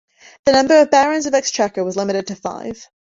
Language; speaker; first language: English; native; English